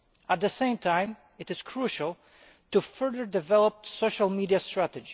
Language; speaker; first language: English; non-native, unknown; Polish